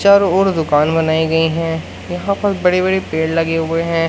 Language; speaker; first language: Hindi; native; Hindi